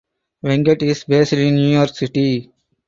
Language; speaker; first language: English; non-native, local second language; Tamil